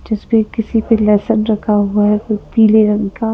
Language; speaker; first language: Hindi; native; Hindi